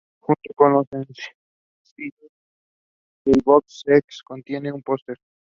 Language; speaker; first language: English; non-native, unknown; Spanish